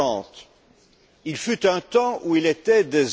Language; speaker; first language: French; non-native, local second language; Dutch